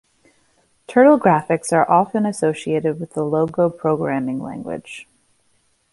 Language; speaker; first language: English; native; English